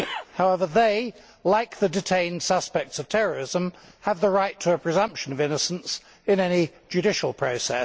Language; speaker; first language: English; native; English